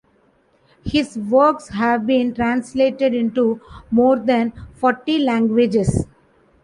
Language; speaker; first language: English; non-native, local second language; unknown